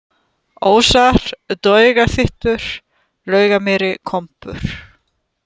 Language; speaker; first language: Icelandic; non-native, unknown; German